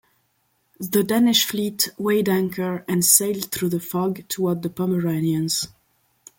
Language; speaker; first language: English; non-native, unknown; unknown